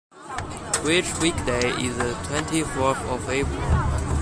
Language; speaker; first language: English; non-native, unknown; Chinese